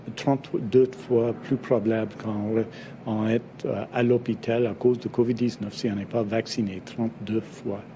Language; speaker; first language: French; non-native, fluent; English